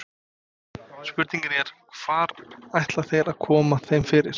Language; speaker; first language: Icelandic; non-native, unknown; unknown